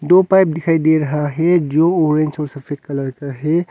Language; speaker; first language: Hindi; non-native, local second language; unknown